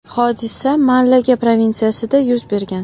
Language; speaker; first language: Uzbek; non-native, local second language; Russian